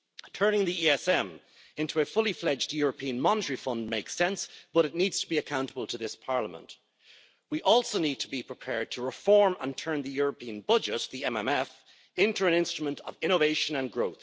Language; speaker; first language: English; native; English